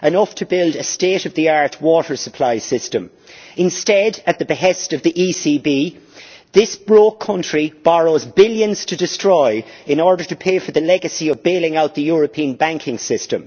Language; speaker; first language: English; native; English